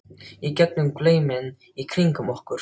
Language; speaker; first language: Icelandic; non-native, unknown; Filipino